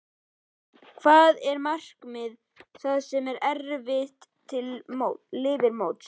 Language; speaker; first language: Icelandic; native; Icelandic